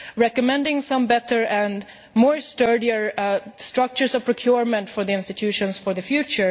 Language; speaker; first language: English; non-native, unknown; Swedish